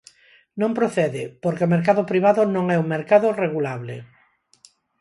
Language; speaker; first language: Galician; non-native, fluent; Spanish